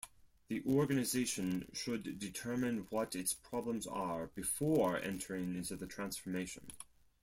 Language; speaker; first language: English; non-native, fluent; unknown